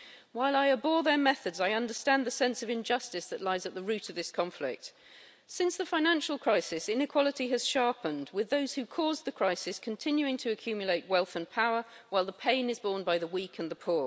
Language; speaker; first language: English; native; English